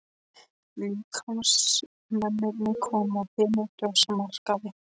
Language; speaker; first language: Icelandic; non-native, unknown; Polish